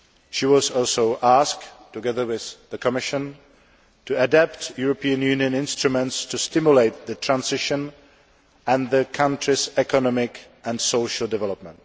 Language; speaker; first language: English; non-native, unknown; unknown